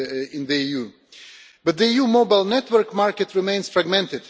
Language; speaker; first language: English; non-native, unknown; Russian